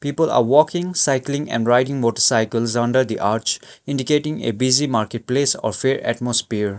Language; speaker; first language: English; non-native, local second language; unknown